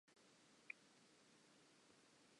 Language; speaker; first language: English; non-native, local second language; Southern Sotho